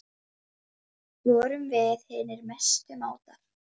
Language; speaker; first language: Icelandic; native; Icelandic